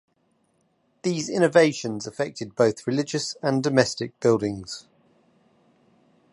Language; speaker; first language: English; native; English